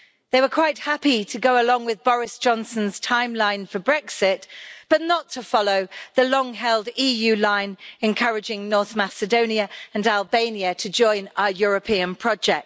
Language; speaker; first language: English; native; English